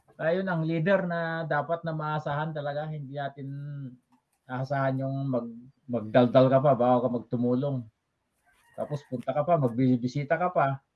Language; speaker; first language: Filipino; non-native, local second language; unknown